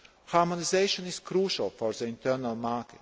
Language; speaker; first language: English; non-native, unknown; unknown